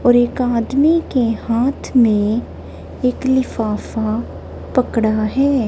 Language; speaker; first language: Hindi; non-native, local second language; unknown